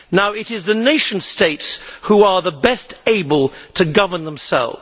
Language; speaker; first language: English; native; English